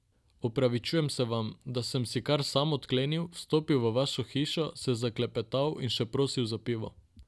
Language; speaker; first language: Slovenian; non-native, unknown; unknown